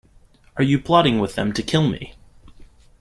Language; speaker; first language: English; native; English